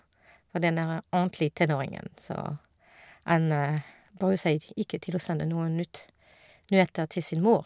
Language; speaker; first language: Norwegian; non-native, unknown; French